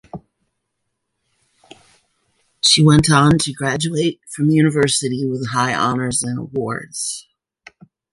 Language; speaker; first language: English; native; English